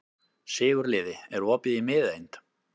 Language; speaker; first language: Icelandic; native; Icelandic